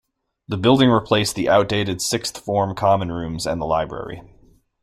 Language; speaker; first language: English; native; English